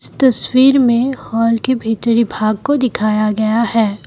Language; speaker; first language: Hindi; non-native, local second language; Assamese